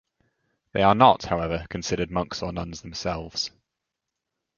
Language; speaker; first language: English; native; English